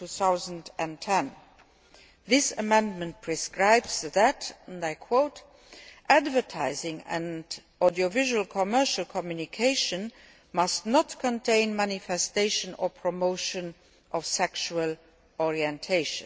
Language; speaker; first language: English; non-native, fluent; Luxembourgish